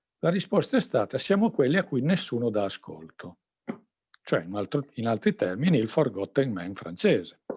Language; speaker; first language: Italian; native; Italian